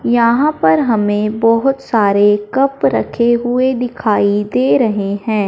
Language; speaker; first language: Hindi; non-native, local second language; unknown